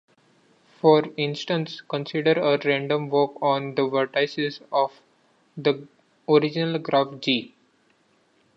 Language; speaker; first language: English; non-native, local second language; Marathi